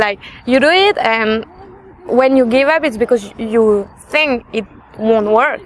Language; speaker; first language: English; non-native, fluent; French